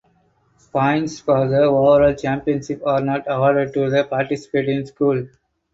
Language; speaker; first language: English; non-native, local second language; Tamil